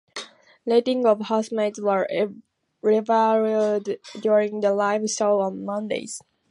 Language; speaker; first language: English; native; English